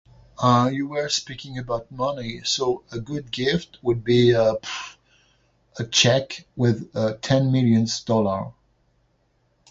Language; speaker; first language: English; non-native, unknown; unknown